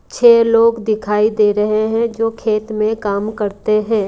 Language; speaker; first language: Hindi; non-native, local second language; Punjabi